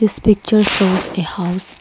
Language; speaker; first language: English; non-native, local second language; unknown